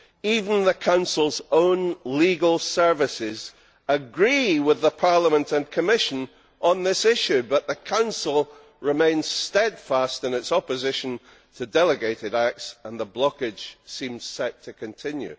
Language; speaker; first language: English; native; English